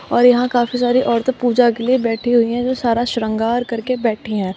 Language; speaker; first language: Hindi; native; Hindi